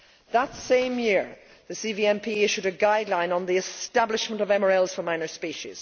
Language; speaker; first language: English; native; English